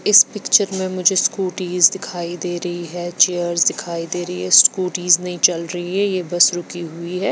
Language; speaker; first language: Hindi; non-native, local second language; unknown